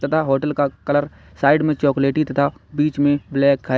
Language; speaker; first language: Hindi; native; Hindi